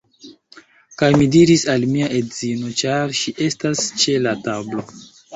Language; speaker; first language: Esperanto; non-native, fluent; Chinese